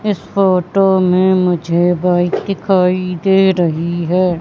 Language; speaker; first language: Hindi; native; Hindi